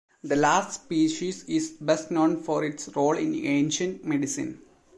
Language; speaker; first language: English; non-native, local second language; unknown